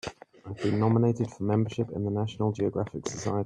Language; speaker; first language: English; native; English